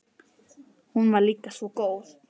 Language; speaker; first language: Icelandic; native; Icelandic